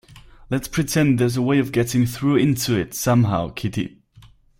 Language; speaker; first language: English; non-native, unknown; German